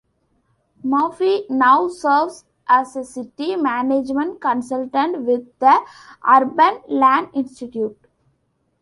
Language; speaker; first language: English; non-native, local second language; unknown